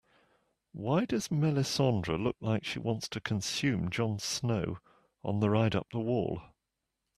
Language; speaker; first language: English; native; English